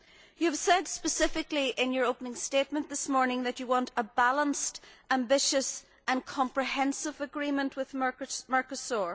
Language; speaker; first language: English; native; English